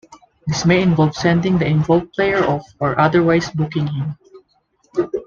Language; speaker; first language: English; non-native, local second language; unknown